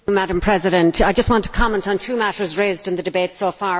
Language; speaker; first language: English; native; English